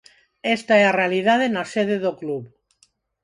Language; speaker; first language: Galician; non-native, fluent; Spanish